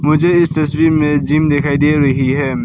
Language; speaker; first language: Hindi; non-native, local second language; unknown